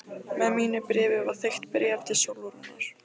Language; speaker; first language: Icelandic; non-native, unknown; Lithuanian